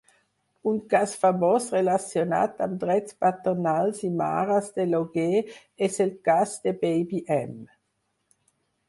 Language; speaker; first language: Catalan; non-native, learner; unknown